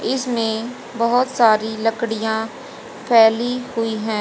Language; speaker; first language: Hindi; native; Hindi